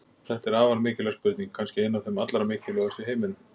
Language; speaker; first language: Icelandic; native; Icelandic